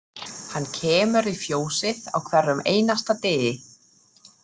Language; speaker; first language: Icelandic; non-native, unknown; German